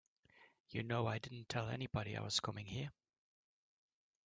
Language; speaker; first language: English; native; English